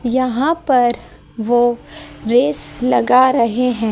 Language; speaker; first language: Hindi; native; Hindi